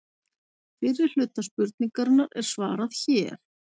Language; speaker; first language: Icelandic; native; Icelandic